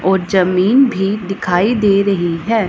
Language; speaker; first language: Hindi; non-native, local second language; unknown